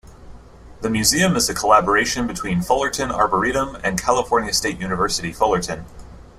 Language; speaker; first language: English; native; English